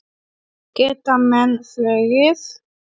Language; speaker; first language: Icelandic; non-native, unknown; Polish